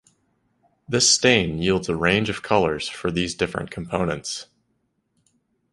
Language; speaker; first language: English; native; English